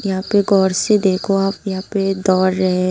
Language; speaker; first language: Hindi; non-native, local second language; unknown